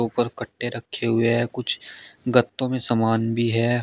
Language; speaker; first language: Hindi; native; Hindi